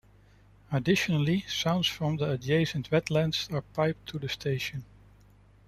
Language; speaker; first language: English; non-native, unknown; Dutch